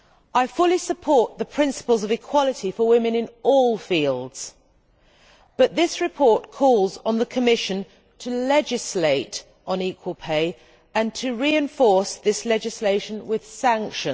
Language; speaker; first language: English; native; English